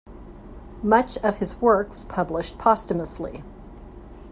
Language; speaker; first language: English; native; English